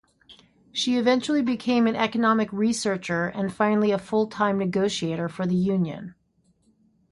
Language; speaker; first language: English; native; English